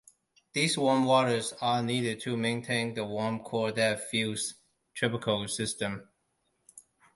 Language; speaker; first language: English; non-native, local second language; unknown